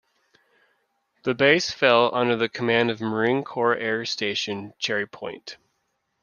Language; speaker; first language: English; native; English